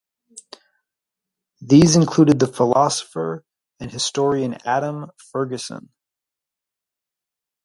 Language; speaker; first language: English; native; English